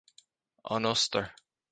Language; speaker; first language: Irish; native; Irish